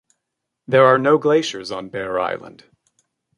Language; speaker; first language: English; native; English